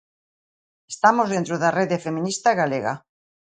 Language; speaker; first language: Galician; native; Galician